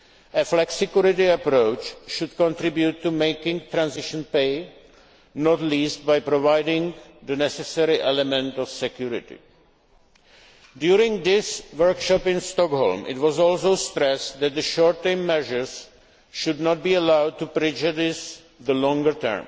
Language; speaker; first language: English; non-native, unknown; Czech